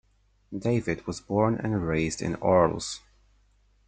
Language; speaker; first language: English; non-native, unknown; Polish